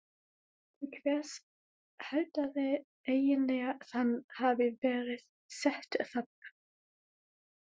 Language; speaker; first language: Icelandic; non-native, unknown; German